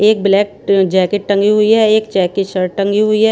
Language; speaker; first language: Hindi; non-native, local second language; Punjabi